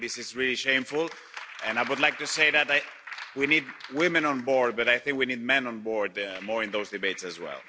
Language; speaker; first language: English; non-native, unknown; Spanish